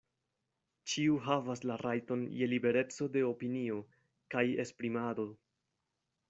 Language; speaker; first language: Esperanto; non-native, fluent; Spanish